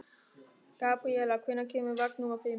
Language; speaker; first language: Icelandic; non-native, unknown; German